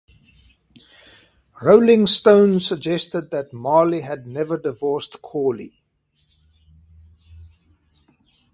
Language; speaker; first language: English; non-native, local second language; Afrikaans